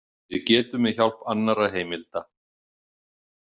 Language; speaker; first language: Icelandic; native; Icelandic